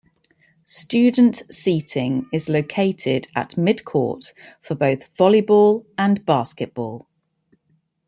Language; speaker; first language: English; native; English